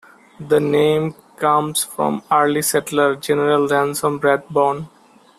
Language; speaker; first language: English; non-native, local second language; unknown